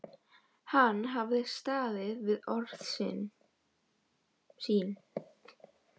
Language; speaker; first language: Icelandic; non-native, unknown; Polish